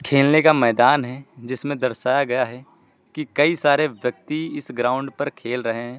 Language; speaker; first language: Hindi; native; Hindi